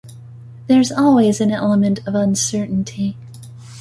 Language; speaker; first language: English; native; English